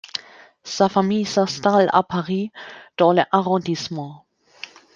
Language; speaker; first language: French; non-native, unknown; German